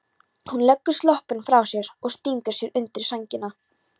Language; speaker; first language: Icelandic; non-native, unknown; Polish